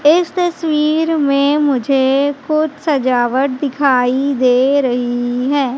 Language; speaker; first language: Hindi; native; Hindi